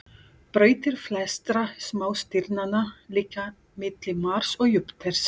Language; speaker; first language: Icelandic; non-native, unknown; Portuguese